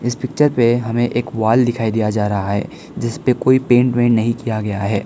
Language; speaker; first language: Hindi; non-native, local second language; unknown